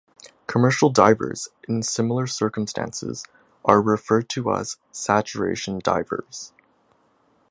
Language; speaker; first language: English; native; English